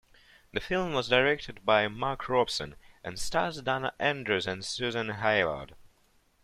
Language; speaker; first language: English; non-native, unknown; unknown